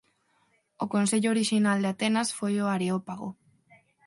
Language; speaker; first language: Galician; non-native, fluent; Spanish